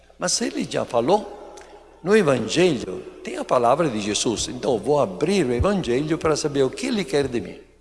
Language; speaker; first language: Portuguese; non-native, fluent; Italian